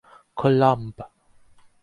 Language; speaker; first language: English; non-native, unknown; Thai